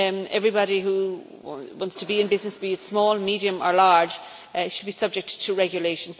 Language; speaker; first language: English; native; English